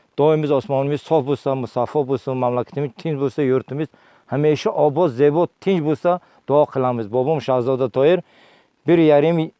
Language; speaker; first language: Uzbek; non-native, local second language; Tajik